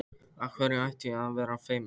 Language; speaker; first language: Icelandic; non-native, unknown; Polish